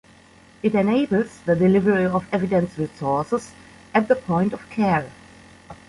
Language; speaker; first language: English; non-native, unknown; German